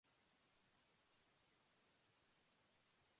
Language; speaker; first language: English; non-native, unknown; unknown